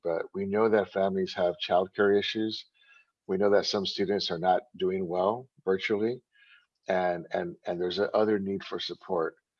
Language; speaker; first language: English; native; English